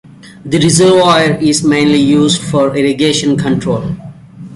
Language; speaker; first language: English; non-native, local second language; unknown